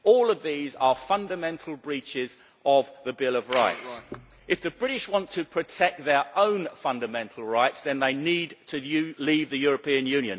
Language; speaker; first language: English; native; English